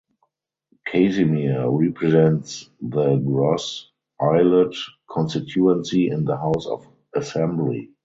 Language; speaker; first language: English; non-native, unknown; German